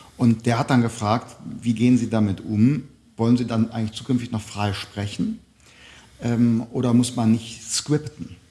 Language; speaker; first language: German; native; German